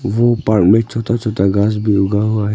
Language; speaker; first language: Hindi; non-native, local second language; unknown